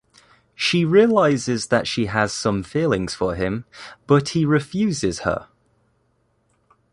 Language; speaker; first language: English; native; English